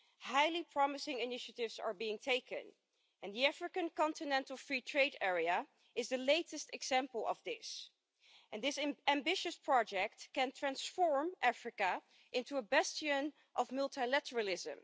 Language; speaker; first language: English; non-native, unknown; Dutch